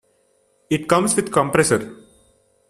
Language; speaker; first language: English; non-native, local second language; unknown